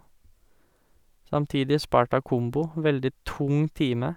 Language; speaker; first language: Norwegian; native; Norwegian